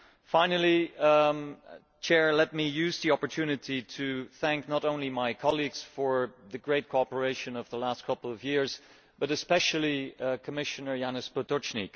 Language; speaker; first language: English; non-native, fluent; Dutch